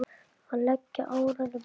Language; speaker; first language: Icelandic; native; Icelandic